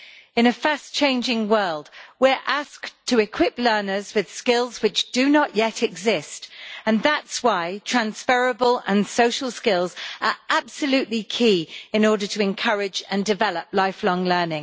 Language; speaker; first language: English; native; English